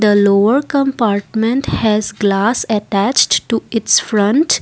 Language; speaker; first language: English; non-native, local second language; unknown